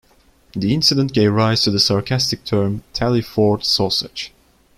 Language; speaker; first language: English; non-native, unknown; Turkish